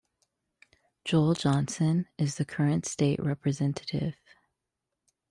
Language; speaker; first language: English; native; English